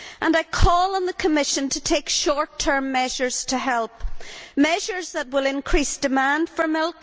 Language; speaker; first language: English; native; English